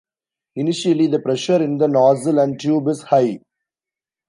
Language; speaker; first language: English; non-native, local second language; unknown